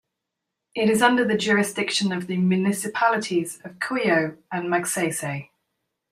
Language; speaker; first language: English; native; English